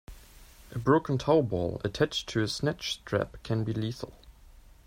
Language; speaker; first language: English; non-native, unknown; German